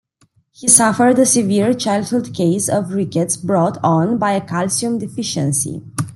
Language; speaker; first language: English; non-native, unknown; Romanian